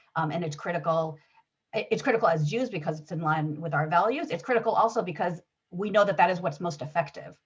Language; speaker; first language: English; early bilingual, other home language; Hebrew